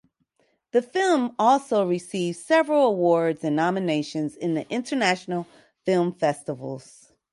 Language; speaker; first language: English; native; English